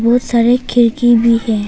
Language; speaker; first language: Hindi; non-native, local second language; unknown